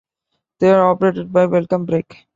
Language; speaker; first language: English; non-native, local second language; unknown